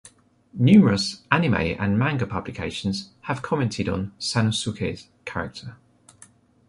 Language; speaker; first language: English; native; English